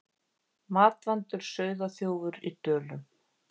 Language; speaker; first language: Icelandic; native; Icelandic